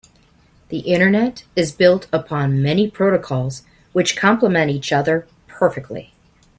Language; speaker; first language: English; native; English